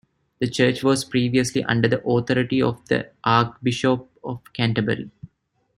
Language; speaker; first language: English; non-native, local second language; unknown